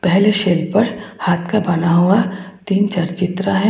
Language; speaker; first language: Hindi; non-native, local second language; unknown